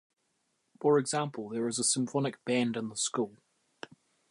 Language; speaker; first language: English; native; English